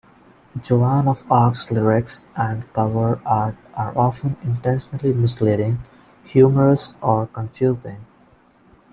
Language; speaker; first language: English; non-native, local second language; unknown